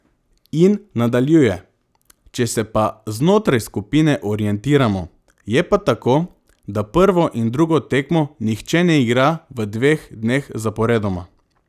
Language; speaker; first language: Slovenian; non-native, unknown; Macedonian